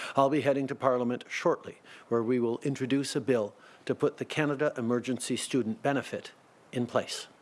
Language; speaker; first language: English; early bilingual, other home language; French